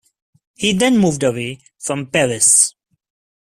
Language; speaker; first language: English; non-native, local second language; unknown